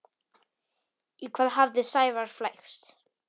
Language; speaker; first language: Icelandic; non-native, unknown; Polish